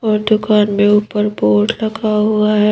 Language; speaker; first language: Hindi; native; Hindi